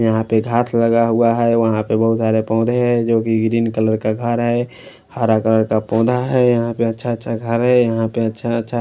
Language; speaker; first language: Hindi; non-native, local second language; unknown